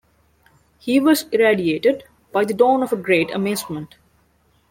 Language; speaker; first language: English; non-native, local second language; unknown